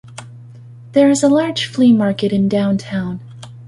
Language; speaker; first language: English; native; English